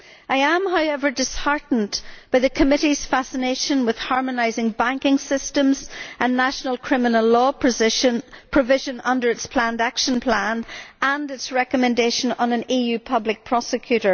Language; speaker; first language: English; native; English